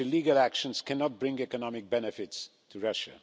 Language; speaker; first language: English; non-native, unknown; Polish